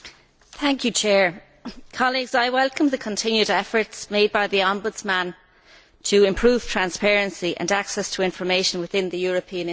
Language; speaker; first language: English; native; English